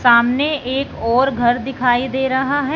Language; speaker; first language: Hindi; non-native, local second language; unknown